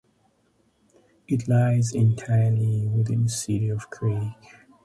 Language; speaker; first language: English; native; English